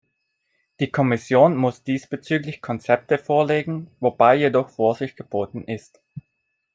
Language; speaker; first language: German; non-native, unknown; Italian